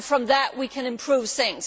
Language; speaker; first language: English; non-native, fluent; Danish